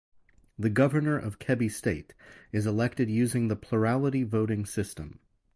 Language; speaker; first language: English; native; English